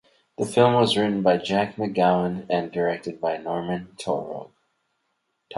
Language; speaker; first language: English; native; English